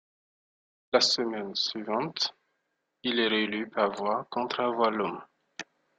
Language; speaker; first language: French; non-native, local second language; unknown